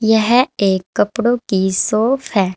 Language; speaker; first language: Hindi; native; Hindi